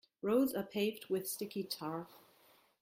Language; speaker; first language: English; non-native, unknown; German